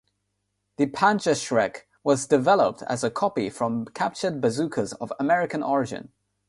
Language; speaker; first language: English; non-native, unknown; Nepali